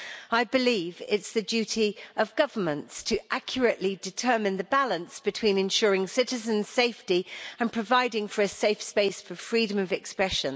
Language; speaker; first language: English; native; English